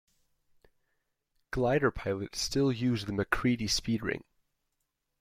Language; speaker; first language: English; native; English